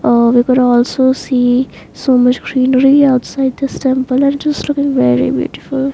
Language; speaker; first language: English; non-native, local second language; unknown